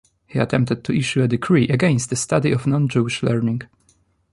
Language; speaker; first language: English; non-native, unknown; Polish